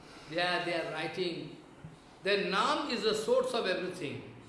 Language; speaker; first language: English; non-native, local second language; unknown